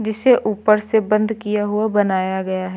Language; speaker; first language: Hindi; native; Hindi